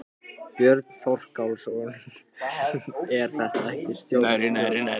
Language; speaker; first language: Icelandic; non-native, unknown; Japanese